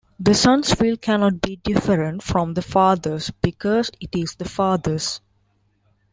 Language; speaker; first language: English; non-native, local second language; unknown